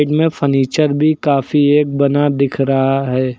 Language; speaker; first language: Hindi; native; Hindi